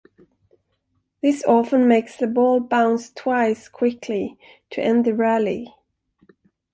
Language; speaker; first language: English; non-native, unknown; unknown